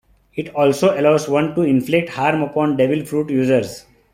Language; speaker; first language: English; non-native, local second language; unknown